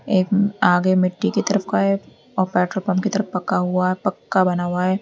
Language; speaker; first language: Hindi; native; Hindi